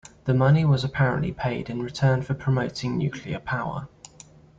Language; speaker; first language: English; native; English